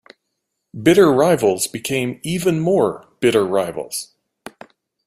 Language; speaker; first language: English; native; English